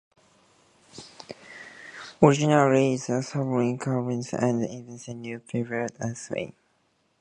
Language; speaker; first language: English; non-native, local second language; Fula